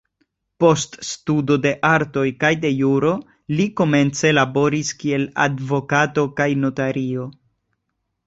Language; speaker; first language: Esperanto; non-native, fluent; Spanish